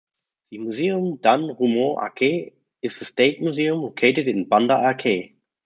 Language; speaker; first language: English; non-native, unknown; German